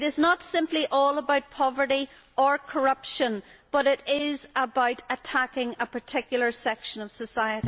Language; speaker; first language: English; native; English